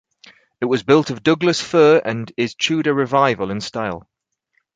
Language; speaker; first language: English; native; English